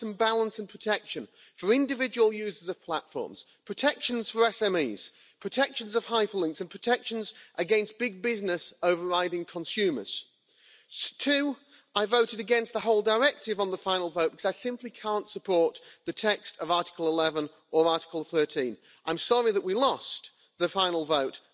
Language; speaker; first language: English; native; English